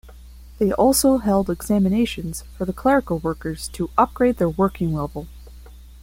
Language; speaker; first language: English; non-native, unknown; Spanish